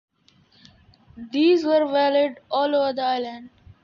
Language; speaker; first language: English; non-native, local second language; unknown